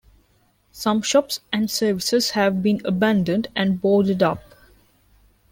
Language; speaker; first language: English; non-native, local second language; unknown